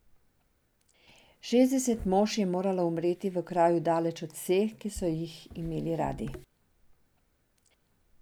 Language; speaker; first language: Slovenian; non-native, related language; Serbian